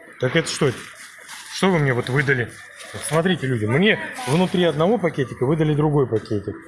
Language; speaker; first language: Russian; native; Russian